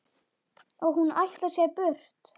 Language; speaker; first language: Icelandic; native; Icelandic